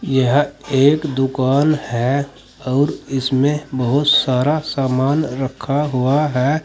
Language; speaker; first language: Hindi; native; Hindi